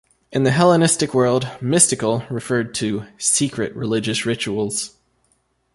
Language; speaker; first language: English; native; English